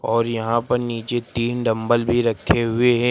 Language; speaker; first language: Hindi; native; Hindi